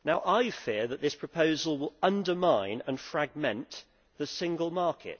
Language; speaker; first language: English; native; English